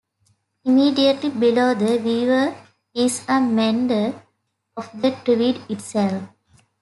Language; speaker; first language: English; native; English